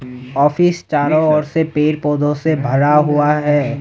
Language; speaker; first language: Hindi; non-native, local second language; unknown